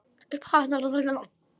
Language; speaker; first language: Icelandic; non-native, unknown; Polish